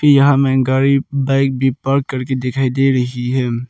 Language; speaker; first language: Hindi; non-native, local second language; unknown